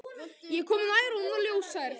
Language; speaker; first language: Icelandic; native; Icelandic